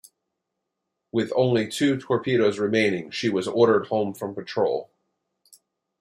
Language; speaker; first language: English; native; English